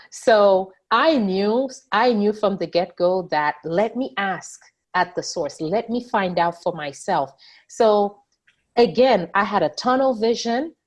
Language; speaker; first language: English; non-native, fluent; Haitian Creole